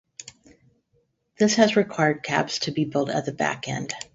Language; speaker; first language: English; native; English